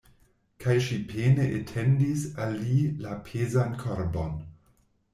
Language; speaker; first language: Esperanto; non-native, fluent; German